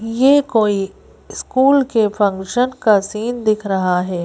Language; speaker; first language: Hindi; native; Hindi